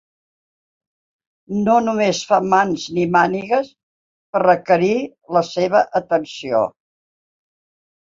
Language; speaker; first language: Catalan; non-native, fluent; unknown